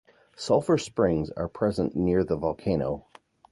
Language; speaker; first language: English; native; English